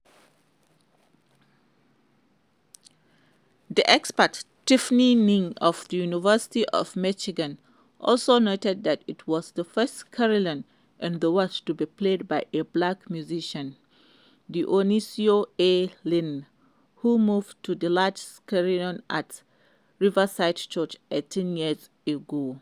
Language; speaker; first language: English; non-native, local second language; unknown